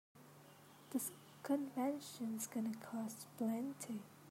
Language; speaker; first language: English; non-native, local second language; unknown